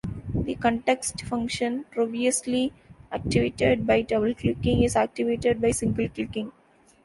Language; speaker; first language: English; non-native, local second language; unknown